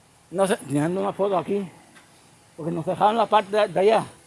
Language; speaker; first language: Spanish; native; Spanish